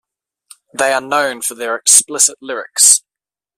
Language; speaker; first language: English; native; English